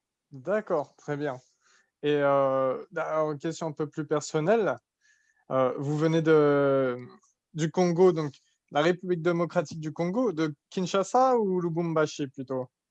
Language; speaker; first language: French; native; French